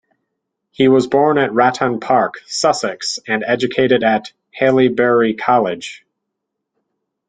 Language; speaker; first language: English; native; English